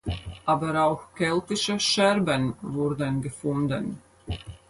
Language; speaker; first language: German; non-native, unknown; Latvian